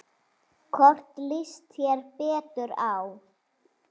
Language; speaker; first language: Icelandic; native; Icelandic